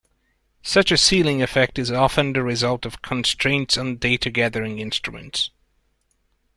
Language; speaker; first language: English; non-native, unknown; Hungarian